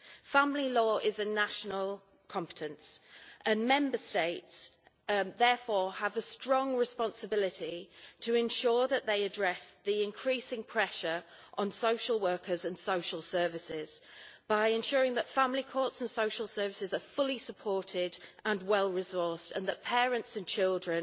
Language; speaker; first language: English; native; English